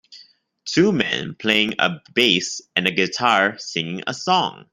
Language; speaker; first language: English; non-native, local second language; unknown